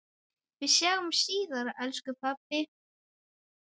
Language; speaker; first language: Icelandic; native; Icelandic